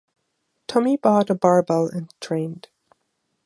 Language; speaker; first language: English; non-native, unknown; German